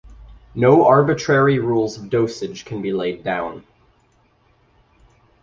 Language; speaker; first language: English; native; English